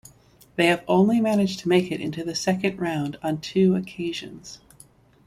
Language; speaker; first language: English; native; English